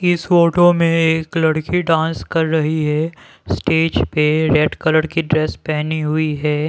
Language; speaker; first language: Hindi; non-native, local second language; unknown